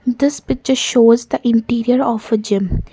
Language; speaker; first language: English; non-native, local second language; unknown